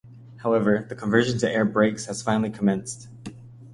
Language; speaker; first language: English; native; English